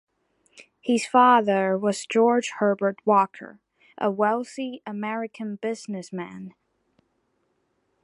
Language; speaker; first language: English; non-native, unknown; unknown